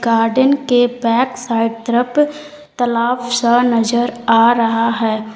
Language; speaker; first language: Hindi; native; Hindi